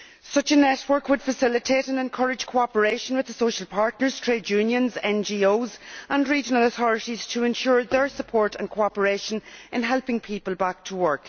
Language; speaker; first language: English; native; English